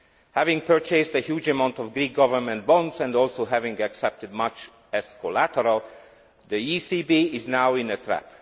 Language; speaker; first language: English; non-native, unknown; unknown